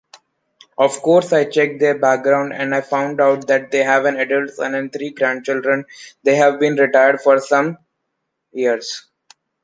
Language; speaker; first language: English; non-native, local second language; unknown